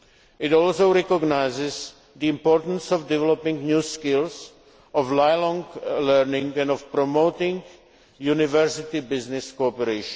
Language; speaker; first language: English; non-native, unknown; Czech